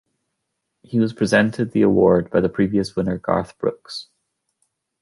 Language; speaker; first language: English; native; English